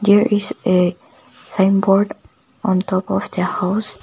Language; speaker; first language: English; non-native, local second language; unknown